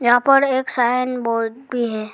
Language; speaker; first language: Hindi; non-native, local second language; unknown